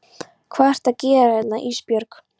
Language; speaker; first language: Icelandic; non-native, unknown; Polish